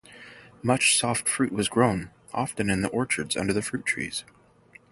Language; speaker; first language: English; native; English